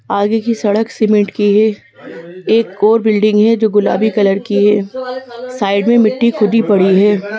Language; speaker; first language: Hindi; native; Hindi